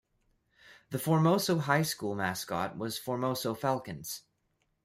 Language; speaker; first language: English; native; English